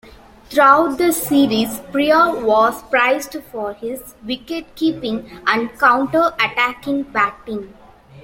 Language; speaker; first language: English; non-native, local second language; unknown